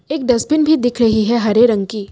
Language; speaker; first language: Hindi; non-native, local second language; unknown